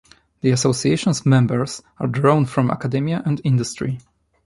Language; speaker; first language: English; non-native, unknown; Polish